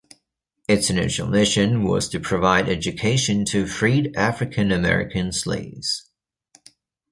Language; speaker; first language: English; native; English